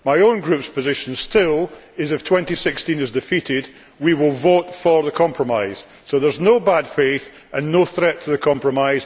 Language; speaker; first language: English; native; English